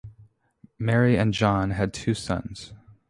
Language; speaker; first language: English; native; English